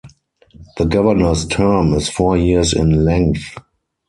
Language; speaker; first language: English; non-native, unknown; German